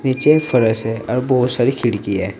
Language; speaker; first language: Hindi; native; Hindi